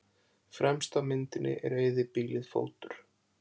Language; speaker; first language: Icelandic; native; Icelandic